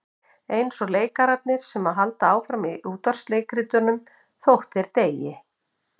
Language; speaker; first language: Icelandic; native; Icelandic